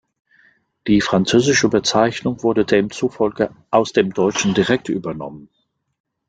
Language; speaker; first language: German; non-native, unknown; French